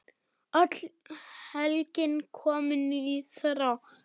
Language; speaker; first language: Icelandic; non-native, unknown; German